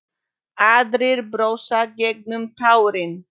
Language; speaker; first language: Icelandic; non-native, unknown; Polish